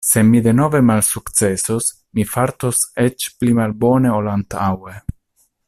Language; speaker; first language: Esperanto; non-native, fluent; Italian